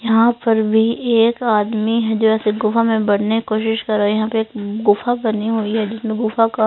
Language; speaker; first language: Hindi; non-native, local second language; Punjabi